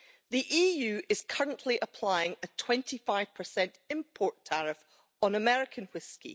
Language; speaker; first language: English; native; English